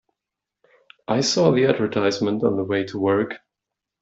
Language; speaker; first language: English; non-native, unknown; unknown